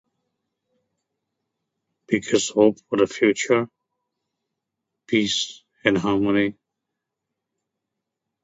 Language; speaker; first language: English; non-native, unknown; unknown